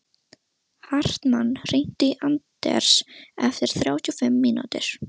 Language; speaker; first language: Icelandic; non-native, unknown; Russian